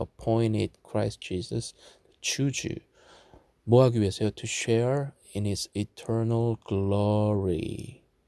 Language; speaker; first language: English; non-native, fluent; Korean